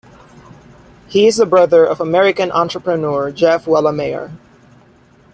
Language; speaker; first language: English; non-native, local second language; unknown